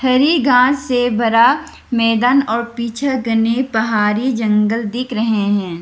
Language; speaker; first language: Hindi; non-native, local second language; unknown